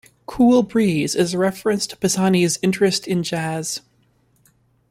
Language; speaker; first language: English; native; English